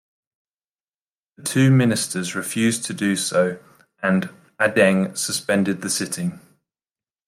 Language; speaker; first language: English; native; English